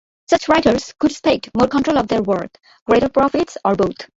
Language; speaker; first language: English; non-native, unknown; Bangla